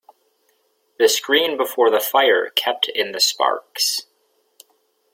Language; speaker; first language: English; native; English